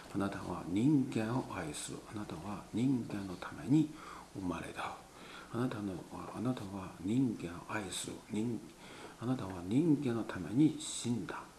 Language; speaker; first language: Japanese; non-native, fluent; Chinese